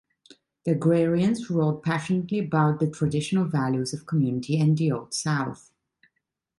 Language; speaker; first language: English; non-native, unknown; Italian